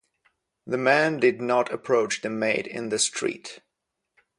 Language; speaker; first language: English; non-native, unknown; Polish